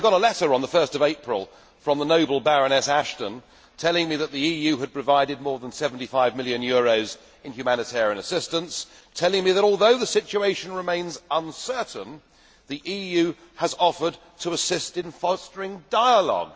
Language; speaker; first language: English; native; English